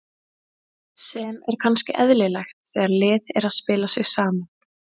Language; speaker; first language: Icelandic; native; Icelandic